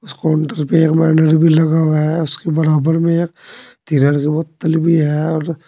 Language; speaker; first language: Hindi; native; Hindi